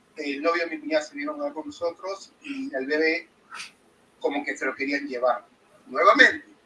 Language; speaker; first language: Spanish; native; Spanish